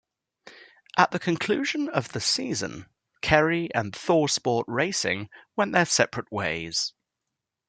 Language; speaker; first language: English; native; English